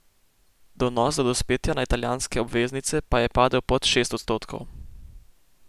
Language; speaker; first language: Slovenian; native; Slovenian